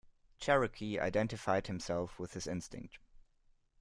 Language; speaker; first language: English; non-native, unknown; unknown